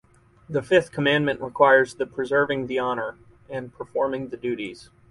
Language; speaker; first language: English; native; English